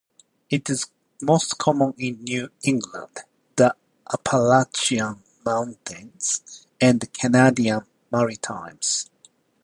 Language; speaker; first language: English; non-native, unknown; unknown